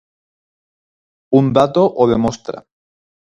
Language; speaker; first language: Galician; non-native, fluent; Spanish